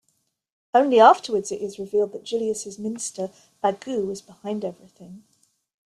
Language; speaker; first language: English; native; English